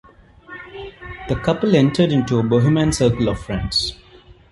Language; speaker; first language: English; non-native, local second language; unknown